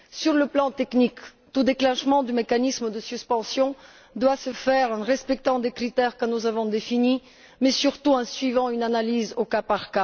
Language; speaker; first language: French; non-native, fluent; Bulgarian